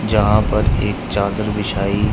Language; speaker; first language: Hindi; non-native, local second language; Punjabi